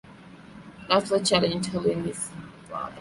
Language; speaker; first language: English; non-native, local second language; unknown